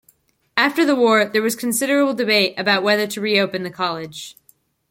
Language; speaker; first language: English; native; English